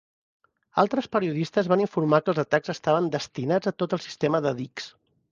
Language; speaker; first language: Catalan; native; Catalan